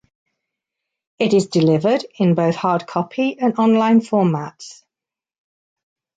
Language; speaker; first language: English; native; English